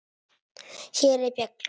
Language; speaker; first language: Icelandic; non-native, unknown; Italian